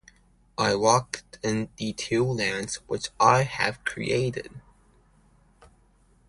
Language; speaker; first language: English; non-native, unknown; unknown